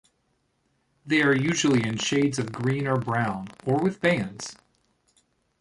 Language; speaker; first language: English; native; English